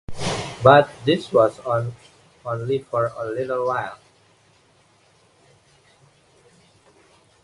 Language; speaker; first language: English; non-native, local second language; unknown